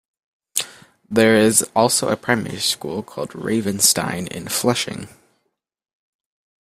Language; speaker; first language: English; native; English